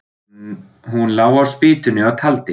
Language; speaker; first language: Icelandic; non-native, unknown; German